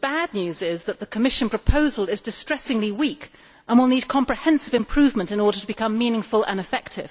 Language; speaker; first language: English; native; English